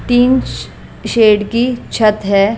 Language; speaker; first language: Hindi; non-native, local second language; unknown